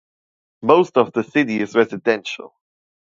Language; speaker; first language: English; non-native, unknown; German